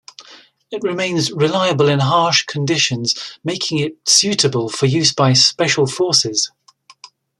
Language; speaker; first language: English; native; English